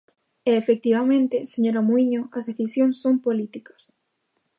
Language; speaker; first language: Galician; native; Galician